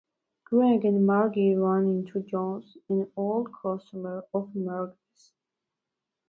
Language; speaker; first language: English; non-native, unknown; Georgian